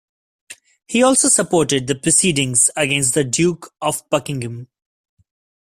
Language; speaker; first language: English; non-native, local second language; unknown